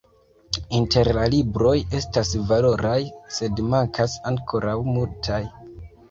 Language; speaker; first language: Esperanto; non-native, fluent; Kinyarwanda